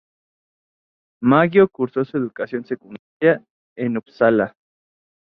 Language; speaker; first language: Spanish; native; Spanish